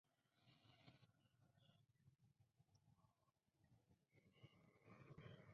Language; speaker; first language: English; non-native, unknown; Spanish